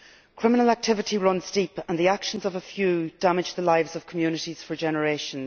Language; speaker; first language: English; native; English